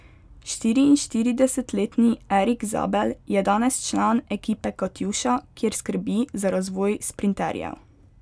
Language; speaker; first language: Slovenian; native; Slovenian